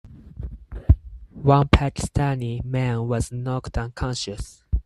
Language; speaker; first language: English; non-native, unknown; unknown